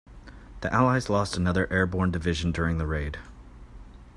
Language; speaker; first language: English; native; English